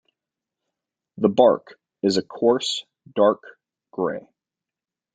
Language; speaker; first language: English; native; English